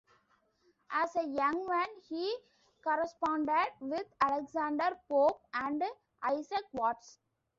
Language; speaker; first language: English; non-native, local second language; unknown